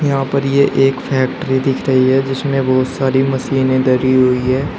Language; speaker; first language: Hindi; native; Hindi